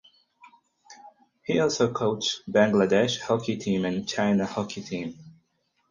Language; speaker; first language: English; non-native, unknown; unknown